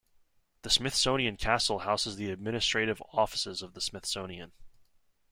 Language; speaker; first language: English; native; English